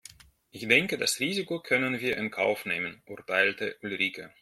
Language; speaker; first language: German; non-native, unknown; Russian